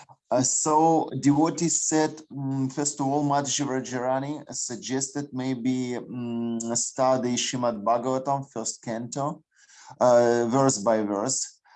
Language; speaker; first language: English; non-native, learner; Russian